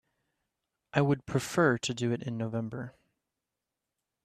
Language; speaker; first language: English; native; English